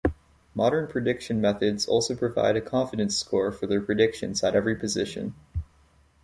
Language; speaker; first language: English; native; English